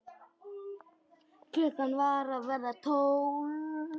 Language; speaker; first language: Icelandic; non-native, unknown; Polish